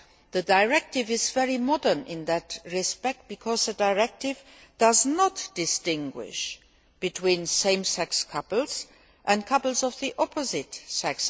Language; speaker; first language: English; non-native, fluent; Luxembourgish